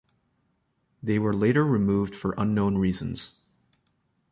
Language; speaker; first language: English; native; English